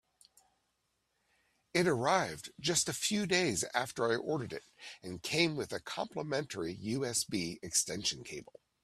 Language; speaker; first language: English; native; English